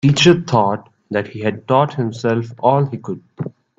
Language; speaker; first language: English; non-native, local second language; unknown